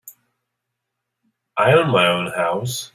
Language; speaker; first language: English; native; English